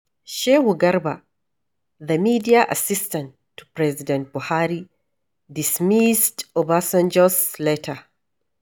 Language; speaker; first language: English; non-native, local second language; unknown